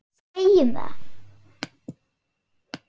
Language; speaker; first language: Icelandic; non-native, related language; Swedish